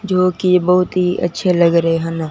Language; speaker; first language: Hindi; non-native, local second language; Punjabi